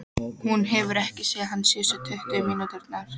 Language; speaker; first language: Icelandic; non-native, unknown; Polish